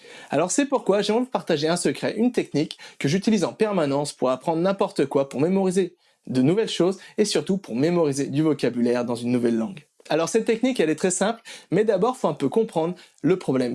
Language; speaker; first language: French; native; French